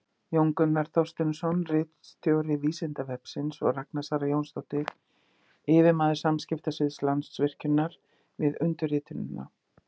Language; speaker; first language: Icelandic; native; Icelandic